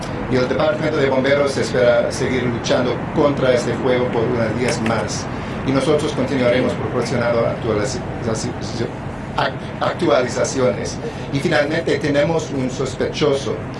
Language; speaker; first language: Spanish; non-native, fluent; English